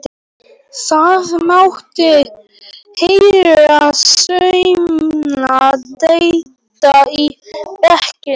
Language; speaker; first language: Icelandic; non-native, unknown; Polish